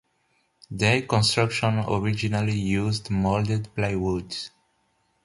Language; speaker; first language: English; non-native, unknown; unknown